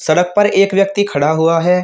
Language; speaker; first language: Hindi; native; Hindi